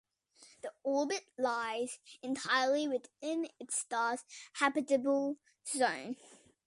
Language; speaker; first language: English; native; English